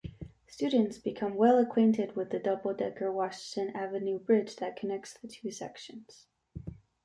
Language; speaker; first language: English; native; English